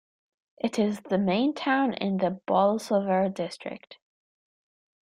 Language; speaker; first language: English; native; English